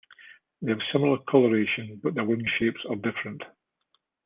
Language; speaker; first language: English; native; English